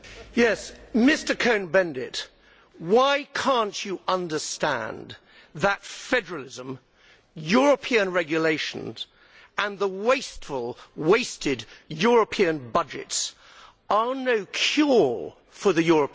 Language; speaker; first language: English; native; English